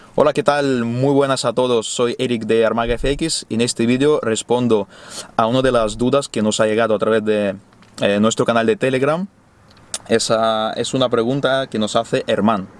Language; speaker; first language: Spanish; non-native, fluent; Ukrainian